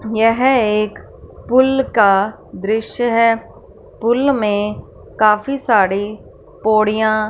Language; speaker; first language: Hindi; non-native, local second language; Punjabi